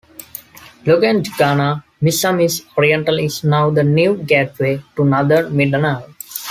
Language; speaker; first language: English; non-native, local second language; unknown